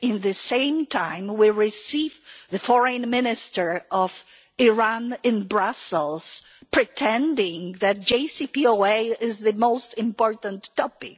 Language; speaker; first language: English; non-native, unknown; Polish